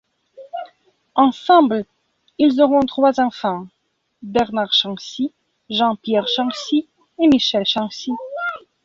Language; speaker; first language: French; non-native, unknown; Belarusian